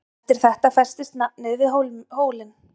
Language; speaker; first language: Icelandic; native; Icelandic